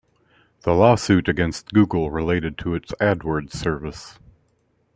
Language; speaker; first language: English; native; English